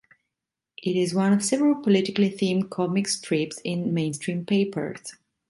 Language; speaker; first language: English; non-native, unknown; Italian